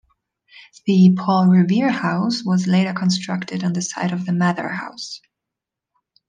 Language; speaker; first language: English; non-native, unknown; German